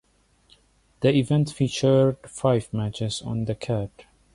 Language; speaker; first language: English; non-native, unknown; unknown